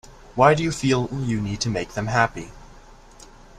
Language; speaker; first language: English; native; English